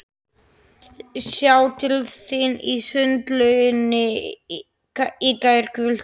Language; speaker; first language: Icelandic; non-native, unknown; Slovak